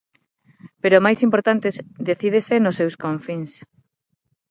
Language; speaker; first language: Galician; non-native, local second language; Spanish